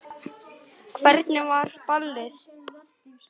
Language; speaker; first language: Icelandic; native; Icelandic